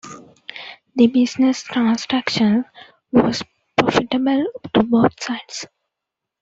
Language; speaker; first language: English; non-native, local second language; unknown